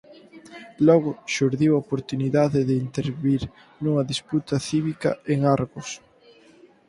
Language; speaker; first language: Galician; native; Galician